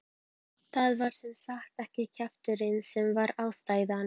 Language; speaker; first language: Icelandic; native; Icelandic